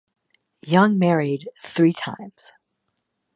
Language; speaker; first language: English; native; English